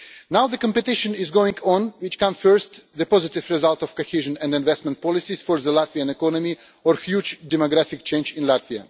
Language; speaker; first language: English; non-native, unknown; Russian